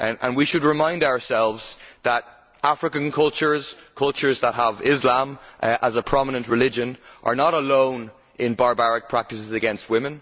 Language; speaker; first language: English; native; English